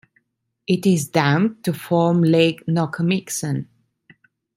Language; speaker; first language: English; non-native, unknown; Italian